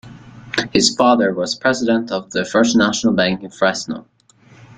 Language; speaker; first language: English; native; English